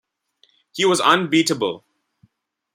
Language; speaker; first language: English; non-native, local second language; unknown